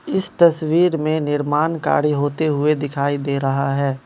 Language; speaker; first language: Hindi; non-native, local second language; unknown